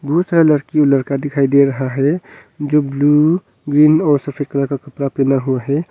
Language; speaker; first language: Hindi; non-native, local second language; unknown